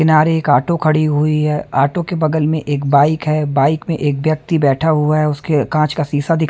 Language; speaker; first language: Hindi; native; Hindi